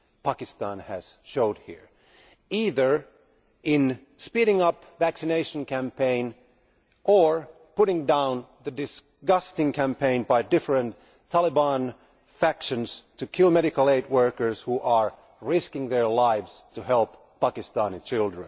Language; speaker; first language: English; non-native, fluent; Finnish